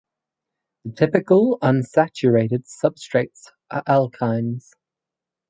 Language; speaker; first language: English; native; English